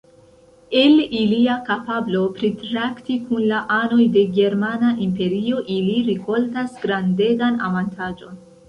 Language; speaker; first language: Esperanto; non-native, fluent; Central Kurdish